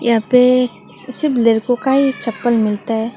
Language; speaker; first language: Hindi; non-native, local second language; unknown